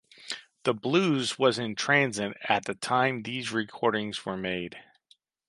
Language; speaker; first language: English; native; English